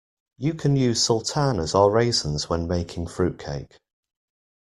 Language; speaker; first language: English; native; English